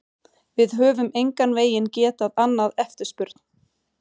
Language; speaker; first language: Icelandic; non-native, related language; Swedish